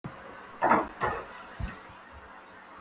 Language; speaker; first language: Icelandic; non-native, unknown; Polish